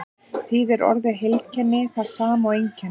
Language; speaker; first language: Icelandic; native; Icelandic